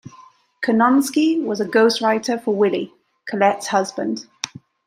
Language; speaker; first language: English; native; English